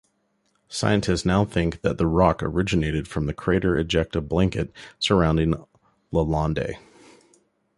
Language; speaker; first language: English; native; English